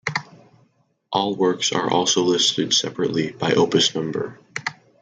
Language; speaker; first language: English; native; English